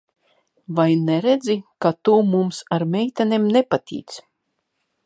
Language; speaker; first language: Latvian; non-native, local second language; Russian